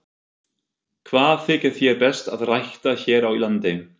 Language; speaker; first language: Icelandic; non-native, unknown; German